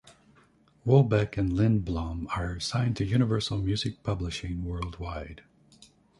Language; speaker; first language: English; native; English